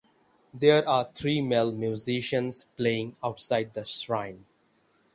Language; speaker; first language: English; non-native, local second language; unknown